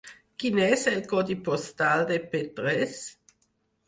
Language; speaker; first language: Catalan; non-native, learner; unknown